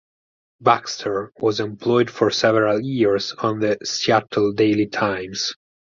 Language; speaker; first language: English; non-native, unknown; Italian